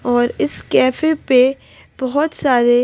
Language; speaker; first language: Hindi; native; Hindi